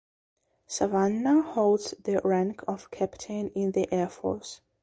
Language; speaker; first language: English; non-native, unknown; Belarusian